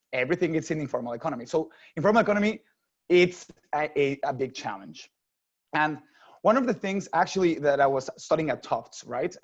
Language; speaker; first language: English; non-native, fluent; Spanish